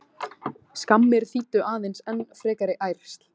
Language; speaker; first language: Icelandic; native; Icelandic